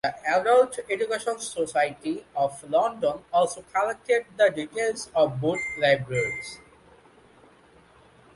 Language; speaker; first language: English; non-native, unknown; Bangla